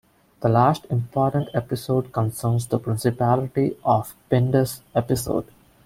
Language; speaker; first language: English; non-native, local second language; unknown